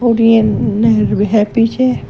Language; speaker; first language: Hindi; native; Hindi